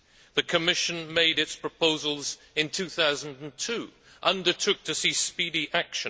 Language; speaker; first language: English; native; English